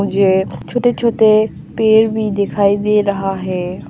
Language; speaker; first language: Hindi; non-native, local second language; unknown